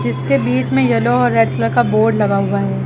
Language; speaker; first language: Hindi; native; Hindi